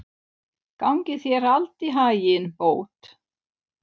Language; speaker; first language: Icelandic; non-native, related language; Swedish